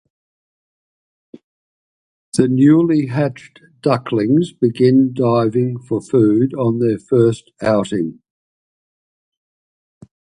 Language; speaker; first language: English; native; English